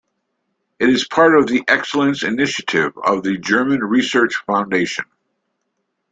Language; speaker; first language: English; native; English